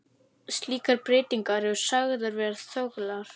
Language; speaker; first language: Icelandic; native; Icelandic